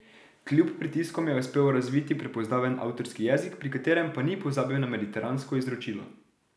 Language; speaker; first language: Slovenian; native; Slovenian